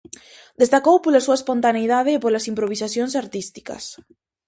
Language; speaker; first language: Galician; native; Galician